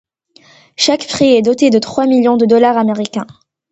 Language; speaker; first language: French; non-native, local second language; Arabic